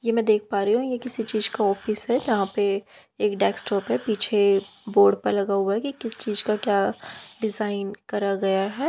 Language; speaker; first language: Hindi; native; Hindi